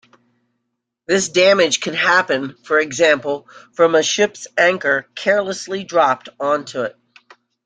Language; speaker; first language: English; native; English